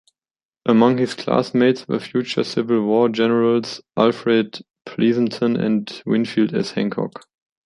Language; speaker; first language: English; non-native, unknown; German